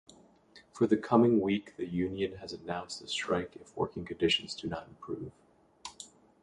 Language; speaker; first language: English; native; English